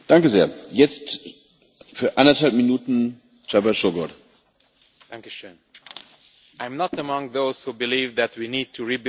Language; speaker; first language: English; non-native, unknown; Romanian